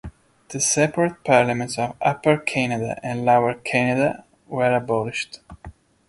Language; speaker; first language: English; non-native, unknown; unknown